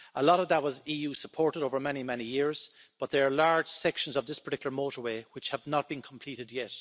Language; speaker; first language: English; native; English